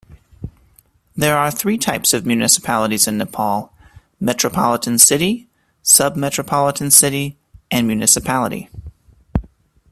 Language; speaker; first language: English; native; English